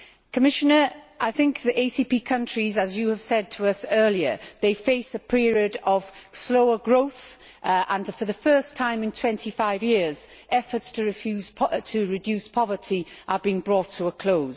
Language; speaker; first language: English; native; English